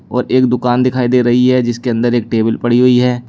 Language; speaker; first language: Hindi; native; Hindi